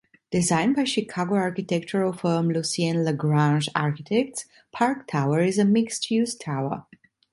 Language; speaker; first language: English; non-native, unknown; Italian